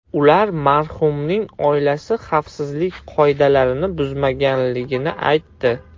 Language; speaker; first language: Uzbek; non-native, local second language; Russian